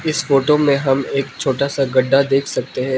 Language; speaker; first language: Hindi; non-native, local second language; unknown